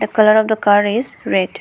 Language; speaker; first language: English; non-native, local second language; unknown